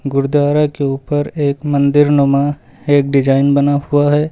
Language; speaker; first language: Hindi; native; Hindi